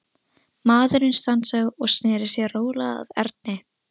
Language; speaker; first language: Icelandic; non-native, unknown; Russian